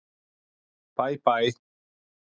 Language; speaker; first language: Icelandic; native; Icelandic